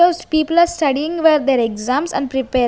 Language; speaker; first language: English; non-native, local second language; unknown